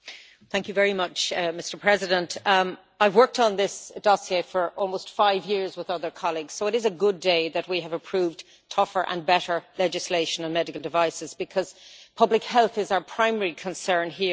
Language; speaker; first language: English; native; English